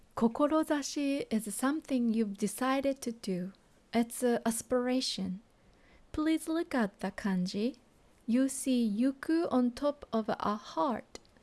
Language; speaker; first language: English; non-native, fluent; Japanese